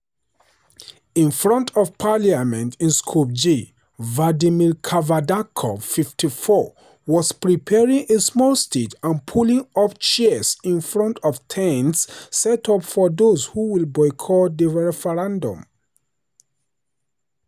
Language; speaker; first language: English; non-native, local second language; Hausa